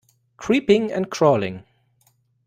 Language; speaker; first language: English; non-native, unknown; German